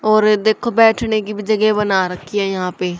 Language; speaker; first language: Hindi; native; Hindi